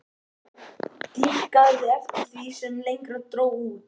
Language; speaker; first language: Icelandic; native; Icelandic